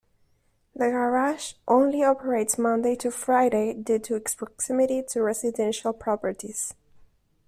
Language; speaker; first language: English; non-native, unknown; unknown